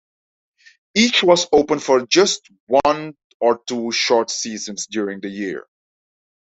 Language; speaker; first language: English; non-native, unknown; Dutch